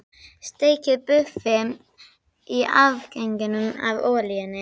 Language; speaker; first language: Icelandic; native; Icelandic